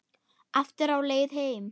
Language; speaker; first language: Icelandic; non-native, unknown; German